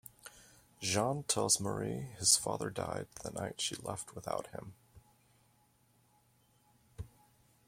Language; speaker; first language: English; native; English